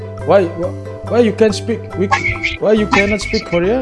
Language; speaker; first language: English; non-native, learner; Indonesian